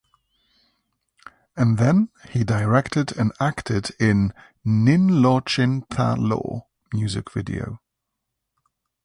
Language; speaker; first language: English; native; English